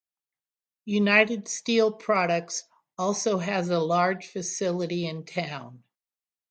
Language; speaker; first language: English; native; English